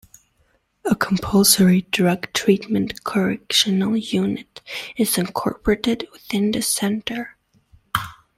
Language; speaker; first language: English; native; English